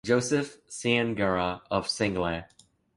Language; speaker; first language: English; native; English